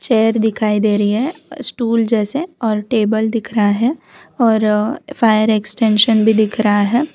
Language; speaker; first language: Hindi; non-native, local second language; Gujarati